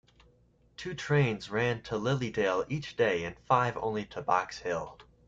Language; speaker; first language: English; native; English